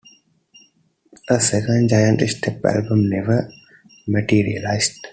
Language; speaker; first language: English; non-native, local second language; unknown